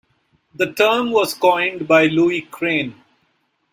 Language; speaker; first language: English; non-native, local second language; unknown